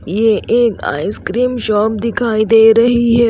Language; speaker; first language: Hindi; native; Hindi